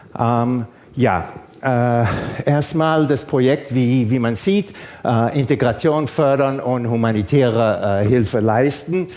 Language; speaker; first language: German; non-native, fluent; English